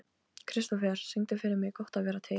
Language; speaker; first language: Icelandic; non-native, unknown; Polish